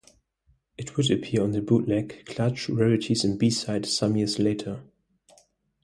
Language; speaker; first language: English; non-native, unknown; German